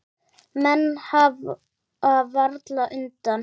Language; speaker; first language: Icelandic; native; Icelandic